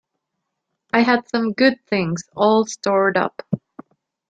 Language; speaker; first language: English; non-native, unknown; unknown